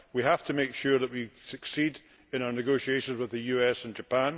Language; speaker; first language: English; native; English